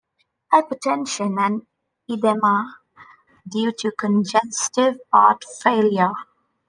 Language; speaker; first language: English; non-native, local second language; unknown